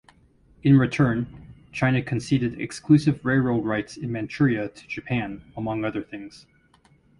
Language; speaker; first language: English; native; English